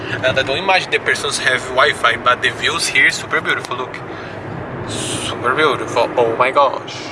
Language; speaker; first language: English; non-native, learner; Portuguese